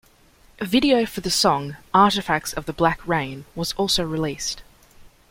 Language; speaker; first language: English; native; English